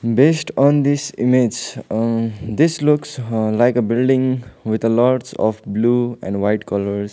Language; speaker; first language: English; non-native, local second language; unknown